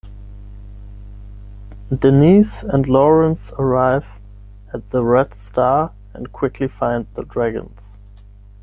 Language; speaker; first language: English; non-native, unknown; German